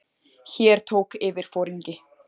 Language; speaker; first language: Icelandic; native; Icelandic